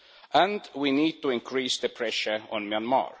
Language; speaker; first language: English; non-native, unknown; Estonian